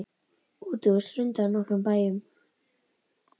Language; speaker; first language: Icelandic; native; Icelandic